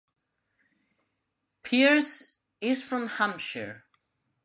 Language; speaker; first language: English; non-native, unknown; Spanish